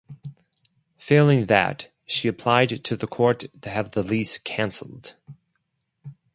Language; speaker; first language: English; non-native, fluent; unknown